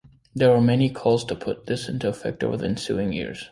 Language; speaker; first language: English; native; English